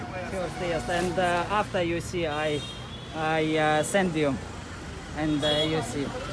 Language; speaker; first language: English; non-native, learner; Russian